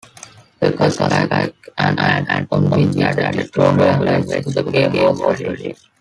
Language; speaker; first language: English; non-native, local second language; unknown